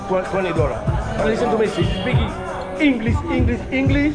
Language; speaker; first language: English; non-native, learner; Spanish